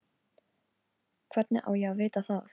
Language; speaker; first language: Icelandic; non-native, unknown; Polish